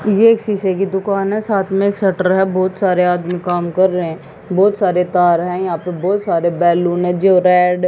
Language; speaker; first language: Hindi; native; Hindi